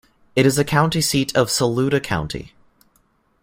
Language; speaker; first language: English; native; English